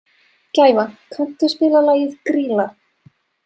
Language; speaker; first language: Icelandic; non-native, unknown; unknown